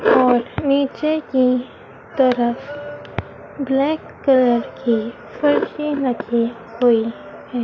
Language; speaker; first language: Hindi; native; Hindi